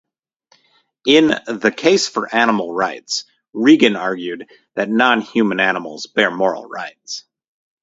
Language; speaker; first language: English; native; English